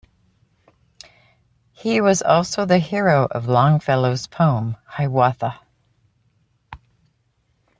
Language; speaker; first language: English; native; English